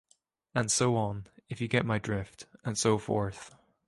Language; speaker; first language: English; native; English